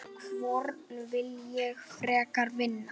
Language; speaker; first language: Icelandic; native; Icelandic